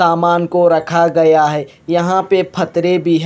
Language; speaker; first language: Hindi; non-native, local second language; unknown